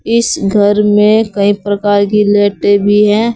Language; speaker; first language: Hindi; native; Hindi